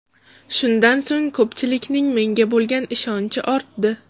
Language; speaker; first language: Uzbek; non-native, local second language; Russian